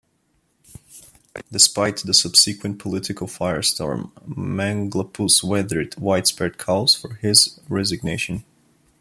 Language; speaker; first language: English; non-native, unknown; Bulgarian